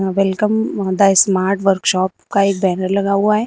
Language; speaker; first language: Hindi; native; Hindi